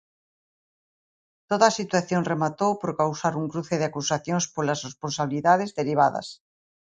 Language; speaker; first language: Galician; native; Galician